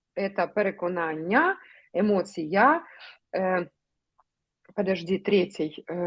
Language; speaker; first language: Ukrainian; non-native, local second language; Russian